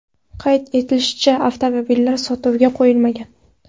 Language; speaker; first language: Uzbek; non-native, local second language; Kara-Kalpak